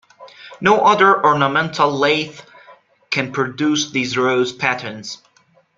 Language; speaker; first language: English; non-native, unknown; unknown